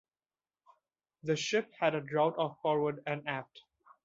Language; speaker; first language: English; non-native, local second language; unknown